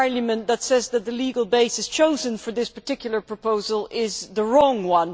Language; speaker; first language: English; non-native, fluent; Dutch